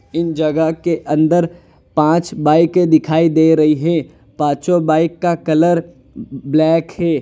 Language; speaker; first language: Hindi; non-native, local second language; Gujarati